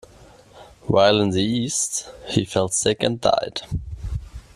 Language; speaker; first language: English; non-native, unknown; German